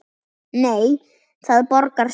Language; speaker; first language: Icelandic; native; Icelandic